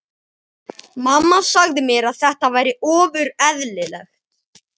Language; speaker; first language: Icelandic; native; Icelandic